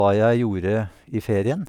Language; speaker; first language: Norwegian; native; Norwegian